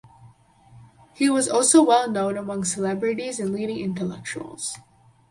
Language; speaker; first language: English; native; English